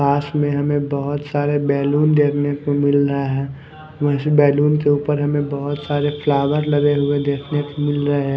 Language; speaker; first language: Hindi; non-native, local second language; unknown